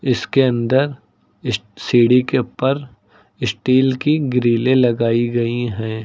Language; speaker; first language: Hindi; native; Hindi